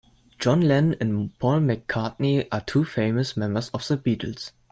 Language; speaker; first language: English; non-native, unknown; German